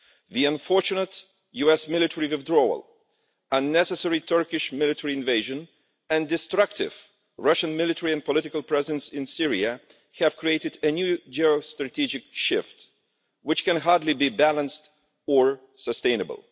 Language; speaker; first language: English; non-native, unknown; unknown